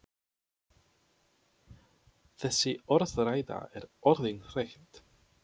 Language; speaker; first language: Icelandic; non-native, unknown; Polish